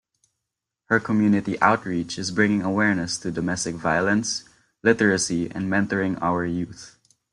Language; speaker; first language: English; non-native, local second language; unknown